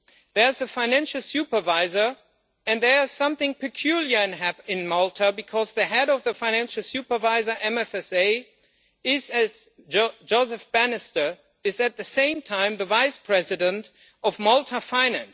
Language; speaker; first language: English; non-native, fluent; German